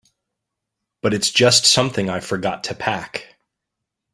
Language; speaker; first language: English; native; English